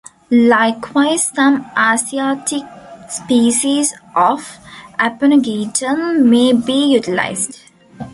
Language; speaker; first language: English; non-native, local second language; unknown